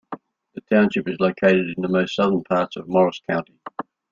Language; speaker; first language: English; native; English